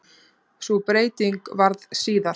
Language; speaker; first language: Icelandic; native; Icelandic